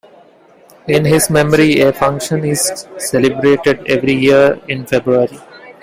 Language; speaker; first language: English; non-native, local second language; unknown